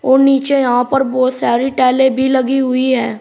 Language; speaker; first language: Hindi; native; Hindi